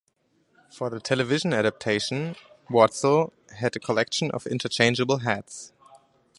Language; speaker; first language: English; non-native, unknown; German